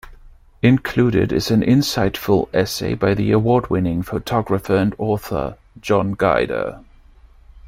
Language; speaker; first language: English; non-native, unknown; German